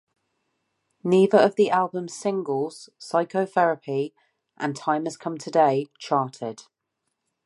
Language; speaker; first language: English; native; English